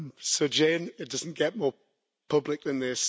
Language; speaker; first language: English; native; English